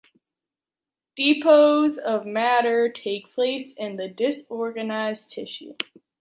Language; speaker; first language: English; native; English